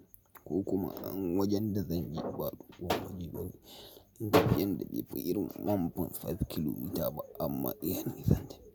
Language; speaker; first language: Hausa; native; Hausa